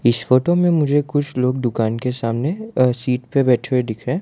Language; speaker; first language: Hindi; non-native, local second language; Gujarati